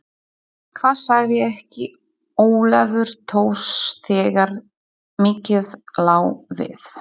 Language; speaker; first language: Icelandic; non-native, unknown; Polish